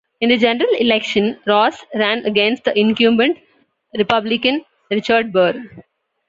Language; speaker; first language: English; non-native, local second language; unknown